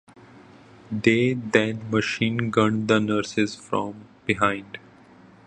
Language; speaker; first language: English; non-native, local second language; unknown